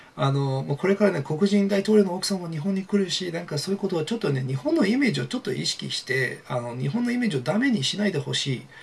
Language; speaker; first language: Japanese; non-native, fluent; English